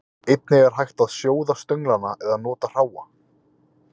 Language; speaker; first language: Icelandic; native; Icelandic